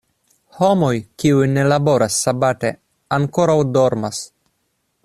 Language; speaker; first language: Esperanto; non-native, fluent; Russian